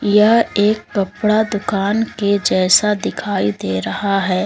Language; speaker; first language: Hindi; native; Hindi